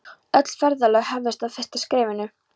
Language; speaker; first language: Icelandic; non-native, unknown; Polish